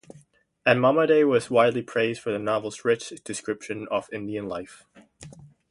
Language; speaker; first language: English; native; English